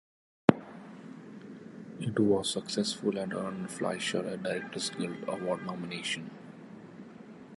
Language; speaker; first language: English; non-native, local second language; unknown